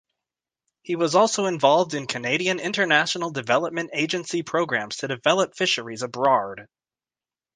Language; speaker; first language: English; native; English